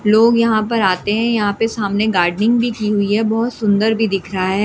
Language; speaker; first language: Hindi; native; Hindi